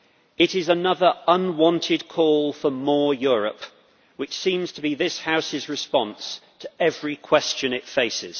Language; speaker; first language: English; native; English